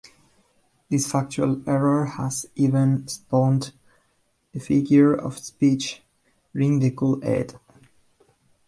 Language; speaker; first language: English; non-native, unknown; Spanish